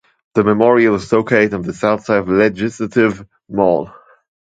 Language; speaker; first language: English; non-native, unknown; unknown